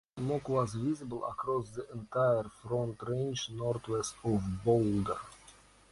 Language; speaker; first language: English; non-native, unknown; Russian